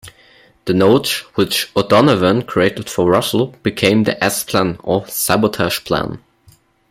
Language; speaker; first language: English; non-native, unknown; German